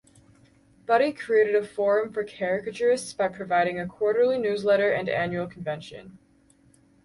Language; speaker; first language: English; native; English